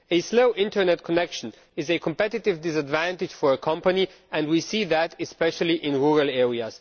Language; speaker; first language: English; non-native, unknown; Romanian